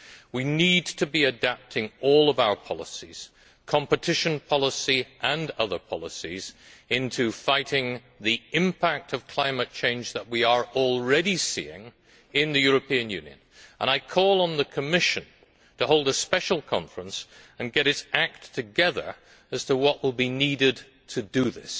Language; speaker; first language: English; native; English